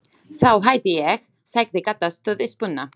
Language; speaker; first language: Icelandic; non-native, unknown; Slovak